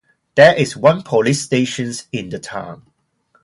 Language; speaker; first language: English; non-native, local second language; Cantonese